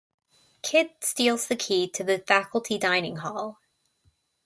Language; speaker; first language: English; native; English